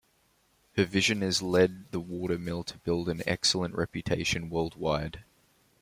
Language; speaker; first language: English; native; English